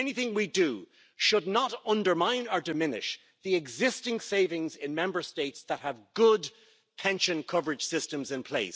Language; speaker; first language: English; native; English